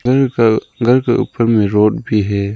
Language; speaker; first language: Hindi; non-native, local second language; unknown